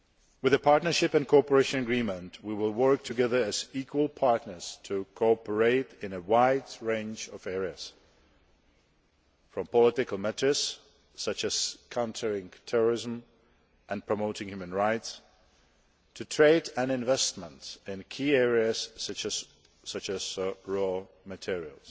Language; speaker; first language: English; non-native, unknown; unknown